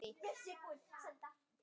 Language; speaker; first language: Icelandic; native; Icelandic